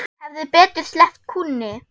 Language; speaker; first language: Icelandic; non-native, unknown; German